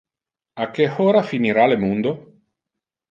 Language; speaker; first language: Interlingua; non-native, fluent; Italian